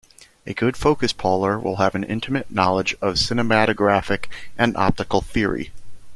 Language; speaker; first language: English; native; English